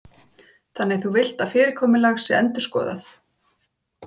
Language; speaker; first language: Icelandic; native; Icelandic